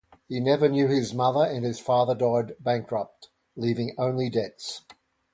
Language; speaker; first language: English; native; English